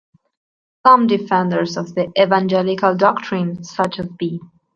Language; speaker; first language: English; non-native, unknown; Spanish